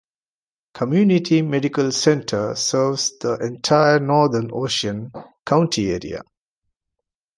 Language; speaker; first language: English; non-native, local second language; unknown